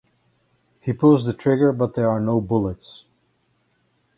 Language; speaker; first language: English; native; English